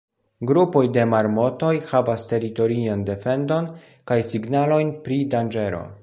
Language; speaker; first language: Esperanto; non-native, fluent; Polish